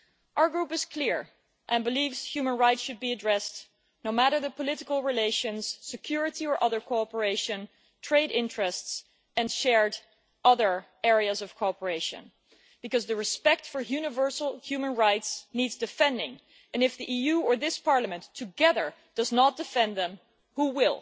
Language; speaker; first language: English; non-native, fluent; Dutch